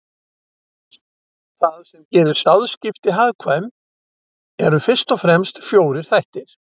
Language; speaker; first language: Icelandic; native; Icelandic